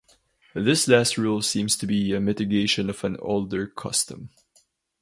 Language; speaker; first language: English; non-native, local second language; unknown